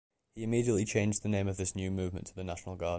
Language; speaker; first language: English; native; English